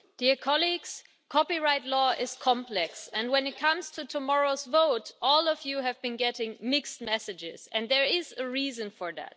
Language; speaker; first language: English; non-native, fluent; German